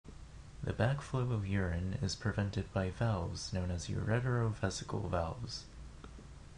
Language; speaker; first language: English; non-native, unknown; Japanese